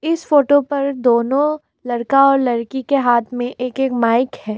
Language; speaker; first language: Hindi; non-native, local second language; Assamese